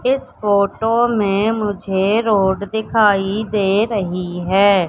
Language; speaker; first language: Hindi; native; Hindi